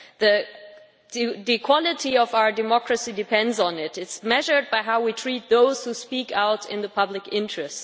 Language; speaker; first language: English; non-native, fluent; German